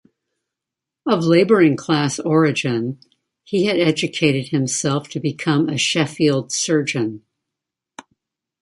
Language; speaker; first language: English; native; English